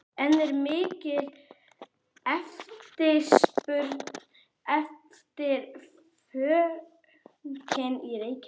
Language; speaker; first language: Icelandic; native; Icelandic